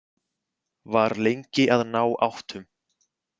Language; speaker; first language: Icelandic; native; Icelandic